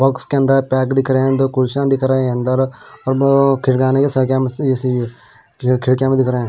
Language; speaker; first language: Hindi; non-native, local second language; Punjabi